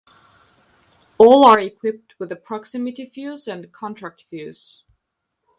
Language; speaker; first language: English; non-native, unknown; Georgian